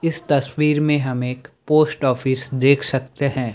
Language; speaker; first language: Hindi; non-native, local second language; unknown